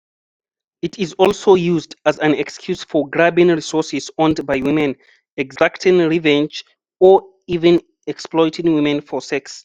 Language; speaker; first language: English; non-native, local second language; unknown